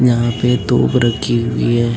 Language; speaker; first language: Hindi; native; Hindi